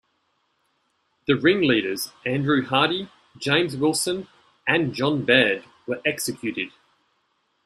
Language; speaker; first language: English; native; English